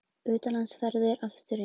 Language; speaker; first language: Icelandic; native; Icelandic